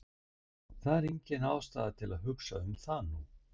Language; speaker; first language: Icelandic; native; Icelandic